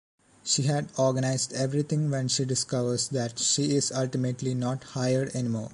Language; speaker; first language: English; non-native, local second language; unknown